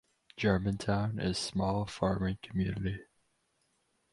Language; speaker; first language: English; native; English